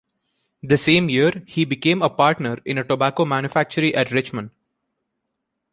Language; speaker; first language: English; non-native, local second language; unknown